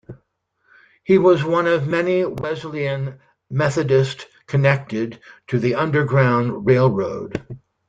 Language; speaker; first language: English; native; English